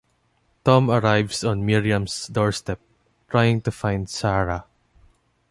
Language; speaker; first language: English; non-native, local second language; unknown